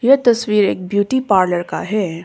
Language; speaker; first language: Hindi; non-native, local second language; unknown